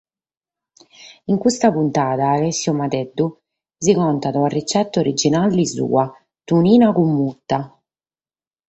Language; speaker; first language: Sardinian; native; Sardinian